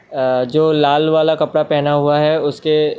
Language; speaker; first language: Hindi; non-native, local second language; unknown